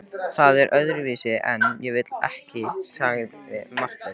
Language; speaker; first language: Icelandic; native; Icelandic